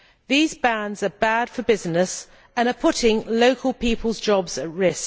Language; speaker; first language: English; native; English